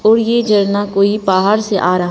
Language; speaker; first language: Hindi; non-native, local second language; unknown